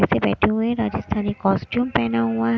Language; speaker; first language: Hindi; non-native, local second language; Punjabi